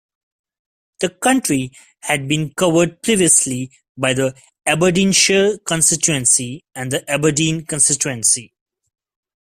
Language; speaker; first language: English; non-native, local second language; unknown